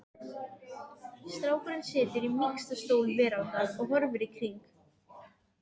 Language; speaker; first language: Icelandic; non-native, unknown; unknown